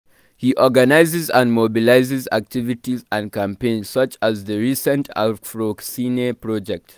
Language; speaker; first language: English; non-native, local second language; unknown